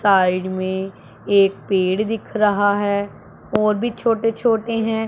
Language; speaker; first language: Hindi; non-native, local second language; Punjabi